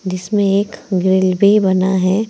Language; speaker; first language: Hindi; native; Hindi